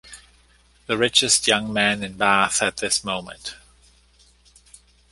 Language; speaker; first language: English; native; English